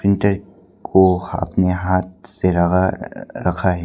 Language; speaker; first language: Hindi; non-native, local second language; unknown